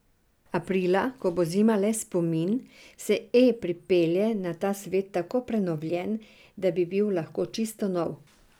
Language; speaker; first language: Slovenian; non-native, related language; Serbian